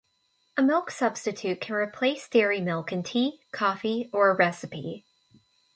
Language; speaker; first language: English; native; English